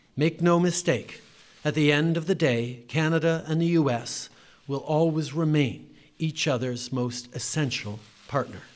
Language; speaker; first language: English; early bilingual, other home language; French